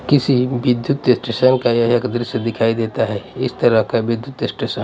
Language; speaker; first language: Hindi; non-native, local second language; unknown